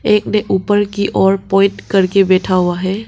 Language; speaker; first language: Hindi; early bilingual, other home language; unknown